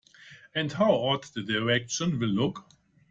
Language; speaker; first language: English; non-native, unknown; German